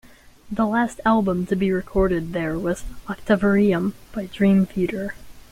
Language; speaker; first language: English; native; English